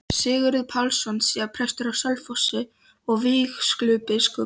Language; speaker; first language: Icelandic; non-native, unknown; Polish